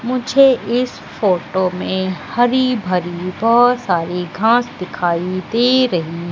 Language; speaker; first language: Hindi; native; Hindi